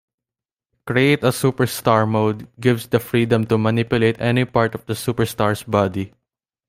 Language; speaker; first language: English; non-native, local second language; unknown